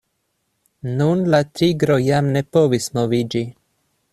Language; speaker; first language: Esperanto; non-native, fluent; Russian